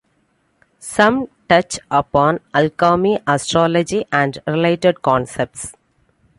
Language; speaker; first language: English; non-native, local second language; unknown